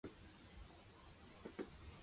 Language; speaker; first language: Spanish; non-native, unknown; Chinese